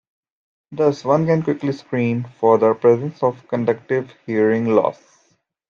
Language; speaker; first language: English; native; English